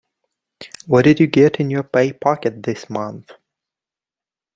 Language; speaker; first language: English; native; English